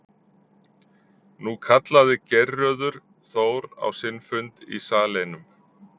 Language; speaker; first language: Icelandic; native; Icelandic